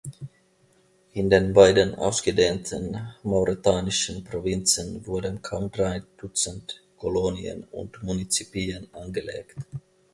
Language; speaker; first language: German; non-native, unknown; Finnish